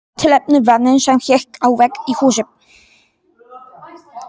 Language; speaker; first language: Icelandic; non-native, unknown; Polish